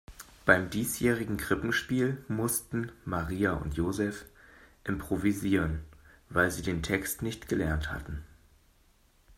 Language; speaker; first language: German; native; German